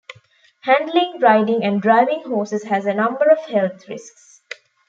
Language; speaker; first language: English; non-native, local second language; Tamil